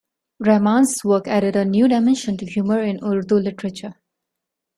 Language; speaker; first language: English; non-native, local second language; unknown